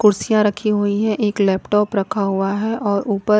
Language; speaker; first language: Hindi; non-native, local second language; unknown